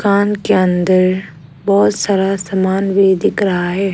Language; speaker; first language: Hindi; non-native, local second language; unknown